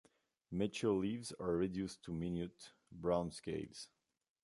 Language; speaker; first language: English; non-native, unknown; French